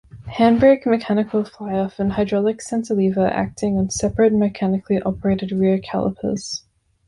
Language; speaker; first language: English; non-native, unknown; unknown